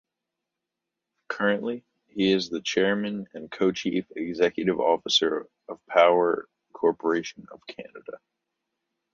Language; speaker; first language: English; native; English